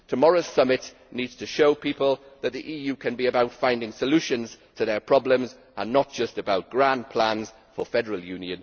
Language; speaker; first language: English; native; English